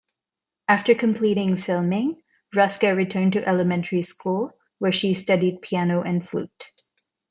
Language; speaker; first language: English; non-native, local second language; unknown